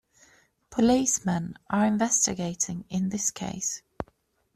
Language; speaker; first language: English; native; English